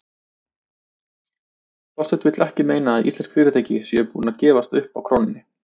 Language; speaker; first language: Icelandic; native; Icelandic